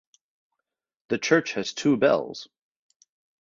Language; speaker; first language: English; native; English